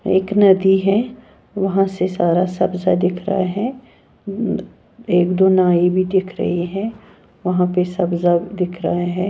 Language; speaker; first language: Hindi; native; Hindi